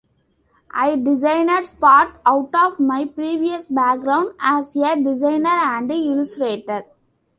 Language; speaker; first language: English; non-native, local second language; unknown